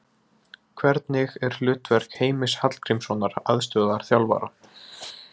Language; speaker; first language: Icelandic; native; Icelandic